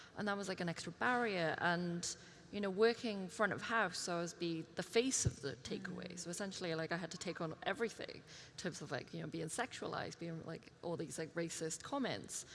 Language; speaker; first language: English; early bilingual, other home language; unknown